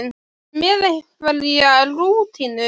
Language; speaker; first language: Icelandic; native; Icelandic